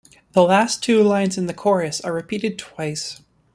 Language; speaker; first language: English; native; English